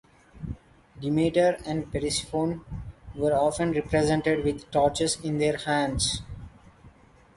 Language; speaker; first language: English; non-native, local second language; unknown